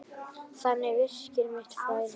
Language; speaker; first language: Icelandic; native; Icelandic